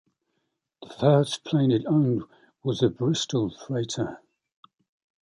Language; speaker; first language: English; native; English